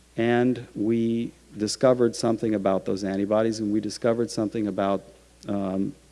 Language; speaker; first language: English; native; English